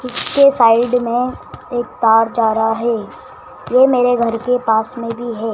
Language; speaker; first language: Hindi; native; Hindi